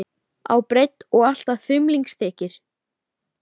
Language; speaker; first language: Icelandic; native; Icelandic